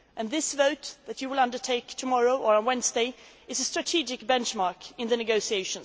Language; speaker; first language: English; non-native, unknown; Swedish